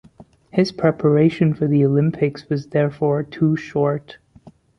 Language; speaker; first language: English; non-native, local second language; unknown